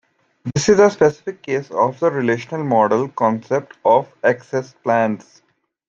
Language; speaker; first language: English; native; English